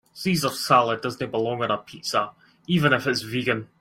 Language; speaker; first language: English; native; English